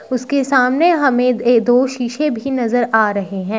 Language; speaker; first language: Hindi; native; Hindi